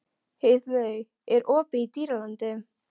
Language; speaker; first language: Icelandic; non-native, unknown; Polish